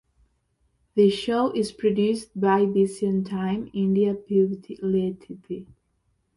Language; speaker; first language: English; non-native, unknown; Spanish